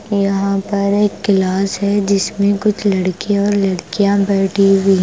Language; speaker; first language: Hindi; non-native, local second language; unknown